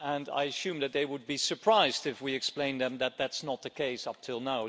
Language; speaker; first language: English; non-native, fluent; Dutch